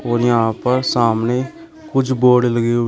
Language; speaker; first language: Hindi; native; Hindi